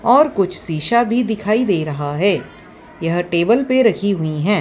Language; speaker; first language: Hindi; non-native, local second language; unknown